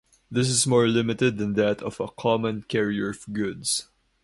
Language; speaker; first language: English; non-native, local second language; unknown